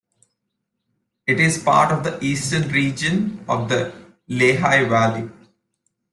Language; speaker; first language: English; non-native, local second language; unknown